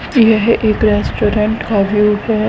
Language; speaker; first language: Hindi; native; Hindi